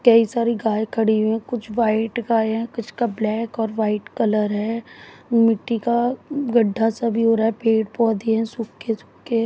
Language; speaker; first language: Hindi; native; Hindi